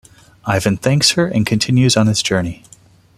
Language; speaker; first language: English; non-native, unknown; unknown